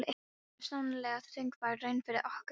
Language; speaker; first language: Icelandic; non-native, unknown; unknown